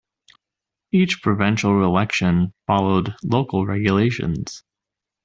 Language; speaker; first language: English; native; English